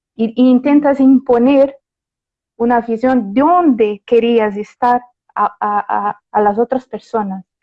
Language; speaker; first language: Spanish; non-native, related language; Portuguese